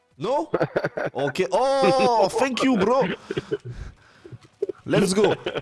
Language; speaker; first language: English; non-native, learner; French